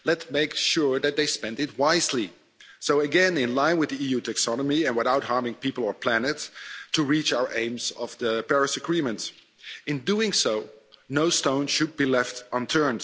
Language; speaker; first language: English; non-native, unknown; Dutch